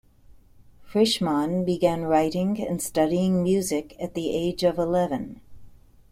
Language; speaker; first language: English; native; English